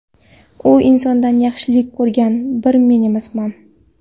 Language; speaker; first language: Uzbek; non-native, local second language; Kara-Kalpak